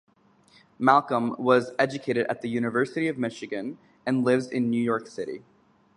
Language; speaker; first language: English; native; English